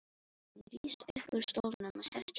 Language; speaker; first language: Icelandic; non-native, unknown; Filipino